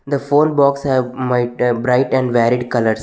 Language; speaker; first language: English; non-native, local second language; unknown